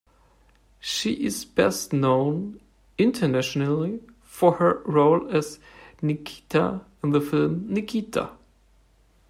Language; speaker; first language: English; non-native, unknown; German